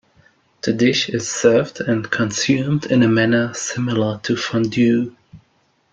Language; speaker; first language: English; non-native, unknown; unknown